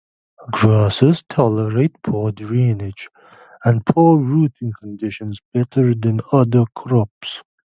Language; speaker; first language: English; native; English